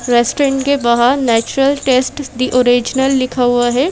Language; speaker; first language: Hindi; native; Hindi